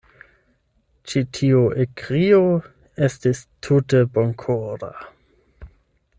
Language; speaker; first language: Esperanto; non-native, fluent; German